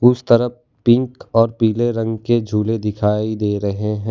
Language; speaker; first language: Hindi; non-native, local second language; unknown